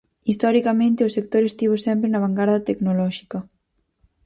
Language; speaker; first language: Galician; native; Galician